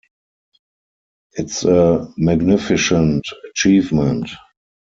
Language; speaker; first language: English; non-native, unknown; German